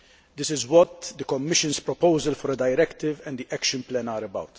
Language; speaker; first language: English; non-native, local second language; Maltese